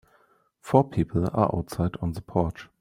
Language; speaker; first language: English; non-native, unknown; German